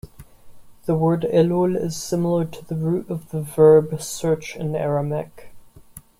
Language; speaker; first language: English; non-native, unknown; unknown